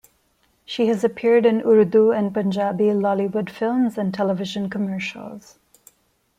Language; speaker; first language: English; non-native, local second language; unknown